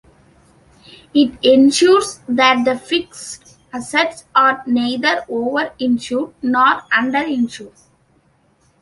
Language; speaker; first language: English; non-native, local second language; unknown